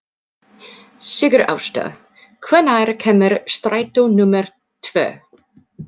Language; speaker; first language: Icelandic; non-native, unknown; English